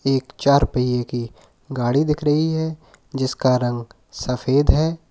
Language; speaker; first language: Hindi; native; Hindi